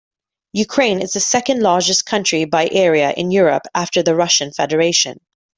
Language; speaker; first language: English; native; English